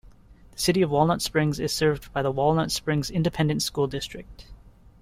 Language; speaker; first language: English; native; English